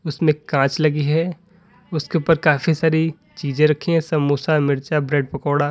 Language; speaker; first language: Hindi; native; Hindi